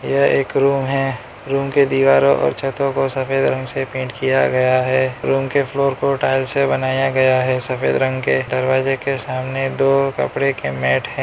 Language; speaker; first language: Hindi; non-native, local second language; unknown